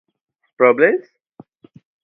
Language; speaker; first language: English; non-native, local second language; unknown